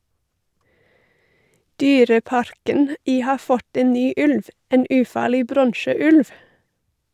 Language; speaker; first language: Norwegian; non-native, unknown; English